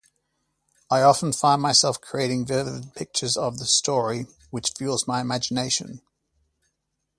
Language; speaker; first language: English; native; English